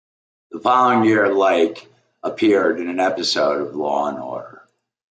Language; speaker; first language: English; native; English